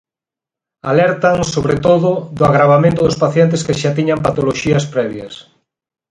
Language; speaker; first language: Galician; native; Galician